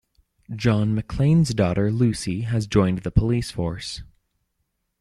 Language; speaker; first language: English; native; English